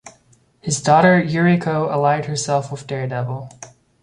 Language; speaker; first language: English; native; English